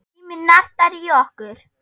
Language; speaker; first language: Icelandic; non-native, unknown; German